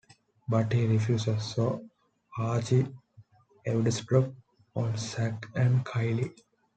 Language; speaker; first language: English; non-native, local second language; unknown